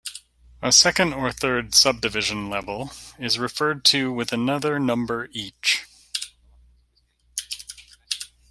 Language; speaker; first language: English; native; English